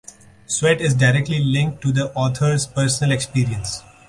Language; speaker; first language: English; non-native, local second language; Urdu